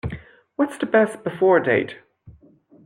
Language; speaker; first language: English; non-native, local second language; French